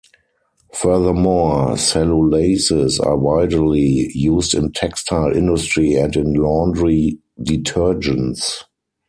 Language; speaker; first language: English; non-native, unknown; German